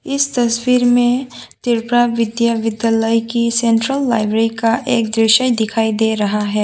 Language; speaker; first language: Hindi; non-native, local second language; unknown